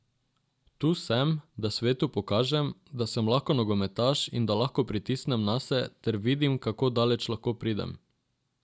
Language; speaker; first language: Slovenian; non-native, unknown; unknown